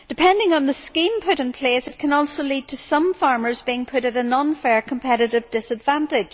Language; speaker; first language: English; native; English